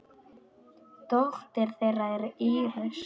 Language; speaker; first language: Icelandic; non-native, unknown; Polish